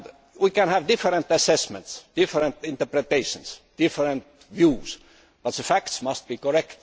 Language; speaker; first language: English; non-native, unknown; Estonian